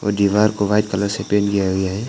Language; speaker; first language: Hindi; non-native, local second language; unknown